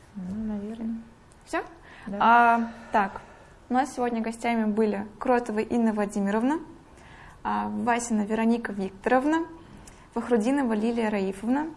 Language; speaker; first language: Russian; native; Russian